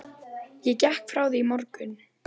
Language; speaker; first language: Icelandic; native; Icelandic